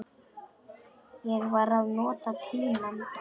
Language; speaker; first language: Icelandic; non-native, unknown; Polish